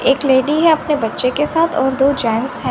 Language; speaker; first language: Hindi; native; Hindi